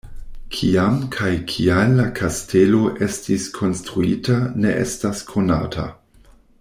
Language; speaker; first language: Esperanto; non-native, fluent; German